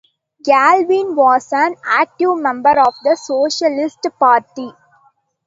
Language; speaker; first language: English; non-native, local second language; Tamil